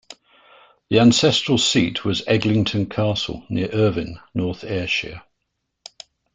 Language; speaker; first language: English; native; English